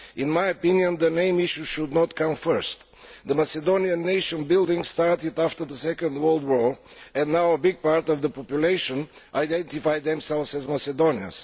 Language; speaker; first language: English; non-native, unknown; Bulgarian